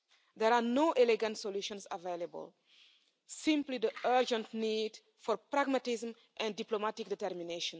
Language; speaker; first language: English; non-native, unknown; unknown